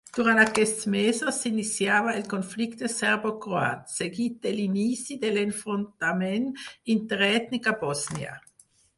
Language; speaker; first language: Catalan; non-native, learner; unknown